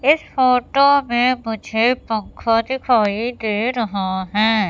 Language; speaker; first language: Hindi; native; Hindi